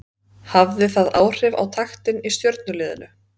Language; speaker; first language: Icelandic; native; Icelandic